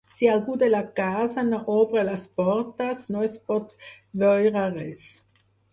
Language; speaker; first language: Catalan; non-native, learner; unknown